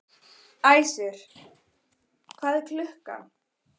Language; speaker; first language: Icelandic; native; Icelandic